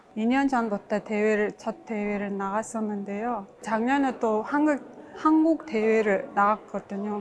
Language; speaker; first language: Korean; non-native, fluent; Mongolian